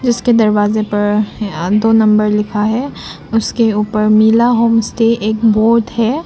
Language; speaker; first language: Hindi; non-native, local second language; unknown